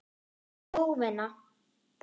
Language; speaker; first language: Icelandic; non-native, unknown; German